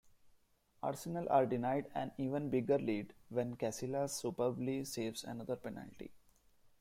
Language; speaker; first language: English; non-native, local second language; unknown